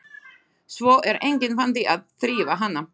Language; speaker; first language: Icelandic; non-native, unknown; Slovak